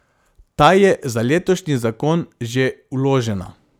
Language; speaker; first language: Slovenian; non-native, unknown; Macedonian